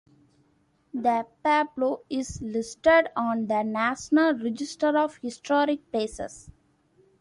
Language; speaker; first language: English; non-native, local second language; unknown